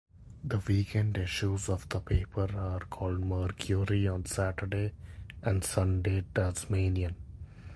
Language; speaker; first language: English; non-native, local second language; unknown